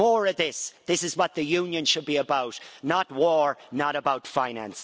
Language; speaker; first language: English; native; English